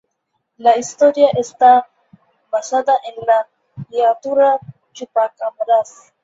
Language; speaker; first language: Spanish; non-native, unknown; Bangla